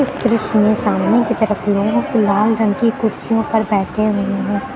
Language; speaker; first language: Hindi; native; Hindi